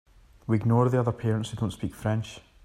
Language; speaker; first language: English; native; English